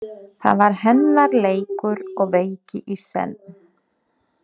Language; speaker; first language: Icelandic; non-native, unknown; Polish